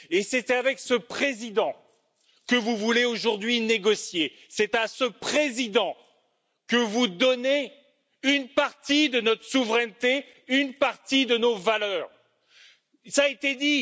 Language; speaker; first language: French; native; French